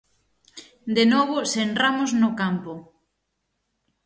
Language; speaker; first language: Galician; native; Galician